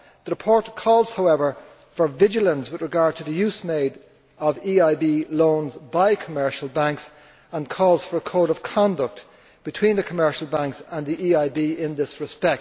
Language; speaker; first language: English; native; English